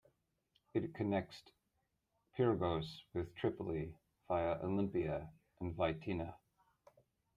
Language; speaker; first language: English; native; English